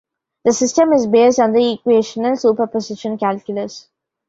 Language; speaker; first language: English; non-native, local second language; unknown